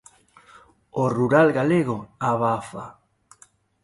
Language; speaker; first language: Galician; native; Galician